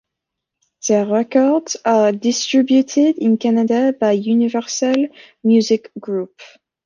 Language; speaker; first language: English; native; English